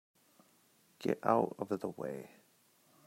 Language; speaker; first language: English; native; English